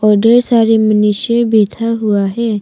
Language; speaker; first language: Hindi; non-native, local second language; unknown